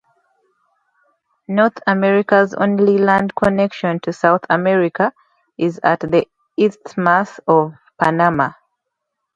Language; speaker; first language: English; native; English